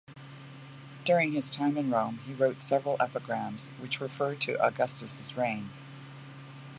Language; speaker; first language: English; native; English